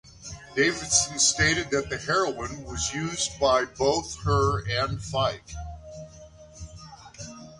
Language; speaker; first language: English; native; English